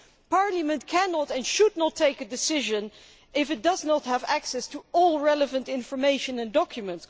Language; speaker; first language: English; non-native, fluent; Dutch